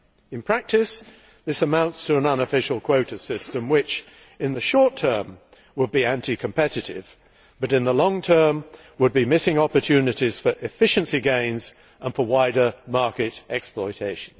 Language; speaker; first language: English; native; English